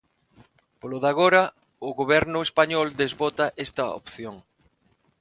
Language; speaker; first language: Galician; non-native, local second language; Spanish